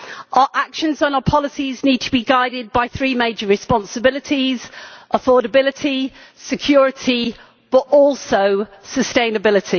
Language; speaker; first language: English; native; English